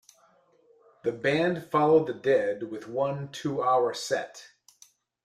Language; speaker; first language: English; native; English